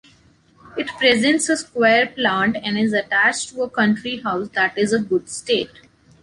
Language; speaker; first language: English; non-native, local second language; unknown